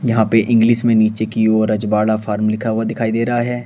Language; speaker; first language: Hindi; native; Hindi